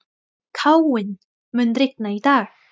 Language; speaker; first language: Icelandic; non-native, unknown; Thai